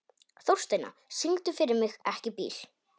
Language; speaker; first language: Icelandic; non-native, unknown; Polish